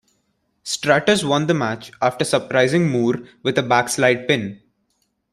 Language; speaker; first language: English; non-native, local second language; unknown